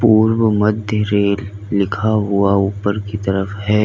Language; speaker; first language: Hindi; native; Hindi